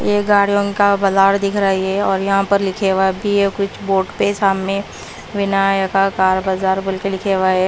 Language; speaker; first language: Hindi; non-native, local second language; Punjabi